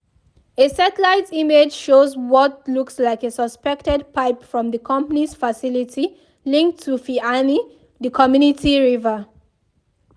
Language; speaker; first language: English; non-native, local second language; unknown